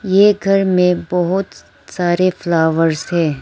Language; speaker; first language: Hindi; non-native, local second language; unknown